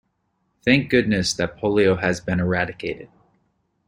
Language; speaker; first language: English; native; English